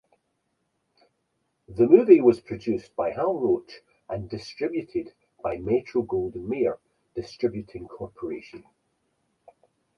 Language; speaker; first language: English; native; English